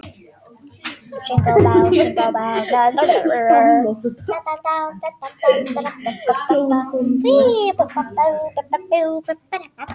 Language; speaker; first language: Icelandic; non-native, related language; Danish